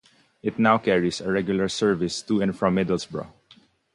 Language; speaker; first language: English; non-native, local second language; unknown